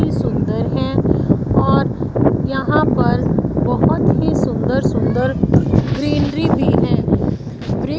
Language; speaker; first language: Hindi; non-native, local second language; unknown